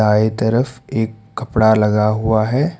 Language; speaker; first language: Hindi; non-native, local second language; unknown